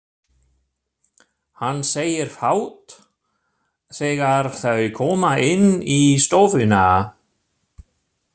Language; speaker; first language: Icelandic; non-native, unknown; German